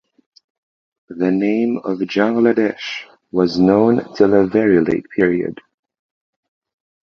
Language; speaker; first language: English; non-native, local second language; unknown